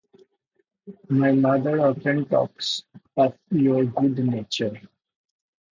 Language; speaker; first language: English; non-native, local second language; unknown